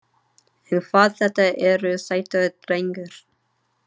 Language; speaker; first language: Icelandic; non-native, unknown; English